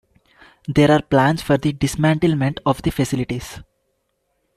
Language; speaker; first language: English; non-native, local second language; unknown